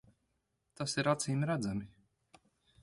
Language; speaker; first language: Latvian; non-native, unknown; Lithuanian